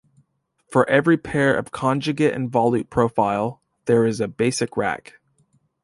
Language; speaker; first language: English; native; English